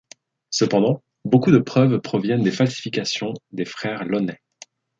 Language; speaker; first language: French; native; French